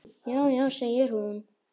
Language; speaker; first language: Icelandic; native; Icelandic